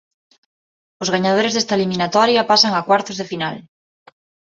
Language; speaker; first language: Galician; non-native, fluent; Spanish